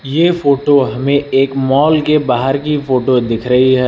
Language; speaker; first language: Hindi; native; Hindi